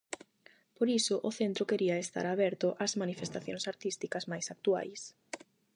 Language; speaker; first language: Galician; non-native, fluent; Spanish